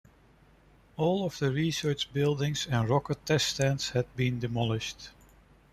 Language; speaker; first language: English; non-native, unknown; Dutch